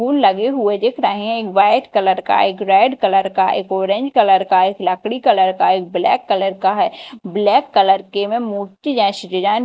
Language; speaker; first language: Hindi; native; Hindi